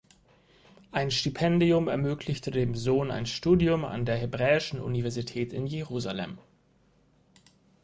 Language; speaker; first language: German; native; German